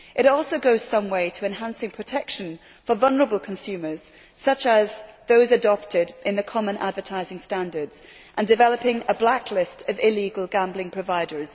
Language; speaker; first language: English; native; English